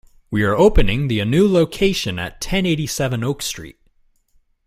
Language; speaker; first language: English; native; English